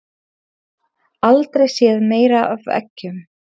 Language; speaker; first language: Icelandic; native; Icelandic